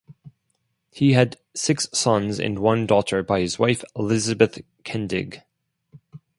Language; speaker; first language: English; non-native, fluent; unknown